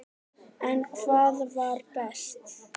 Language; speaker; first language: Icelandic; native; Icelandic